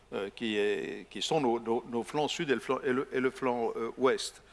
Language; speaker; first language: French; native; French